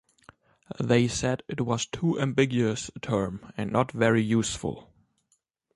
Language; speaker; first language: English; non-native, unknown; German